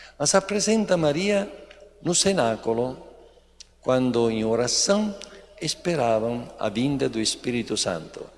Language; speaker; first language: Portuguese; non-native, fluent; Italian